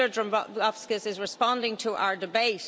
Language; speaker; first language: English; native; English